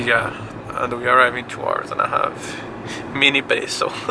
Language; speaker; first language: English; non-native, learner; Portuguese